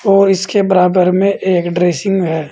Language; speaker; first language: Hindi; native; Hindi